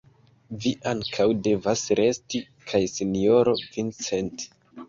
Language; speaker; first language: Esperanto; non-native, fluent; Kinyarwanda